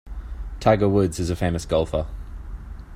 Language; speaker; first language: English; native; English